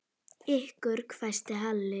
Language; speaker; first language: Icelandic; native; Icelandic